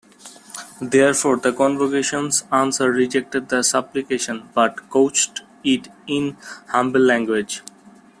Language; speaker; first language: English; non-native, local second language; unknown